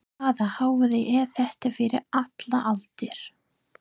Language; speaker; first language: Icelandic; non-native, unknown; English